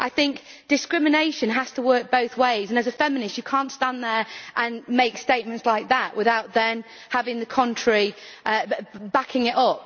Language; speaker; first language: English; native; English